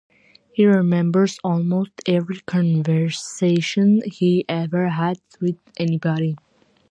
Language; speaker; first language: English; non-native, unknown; Georgian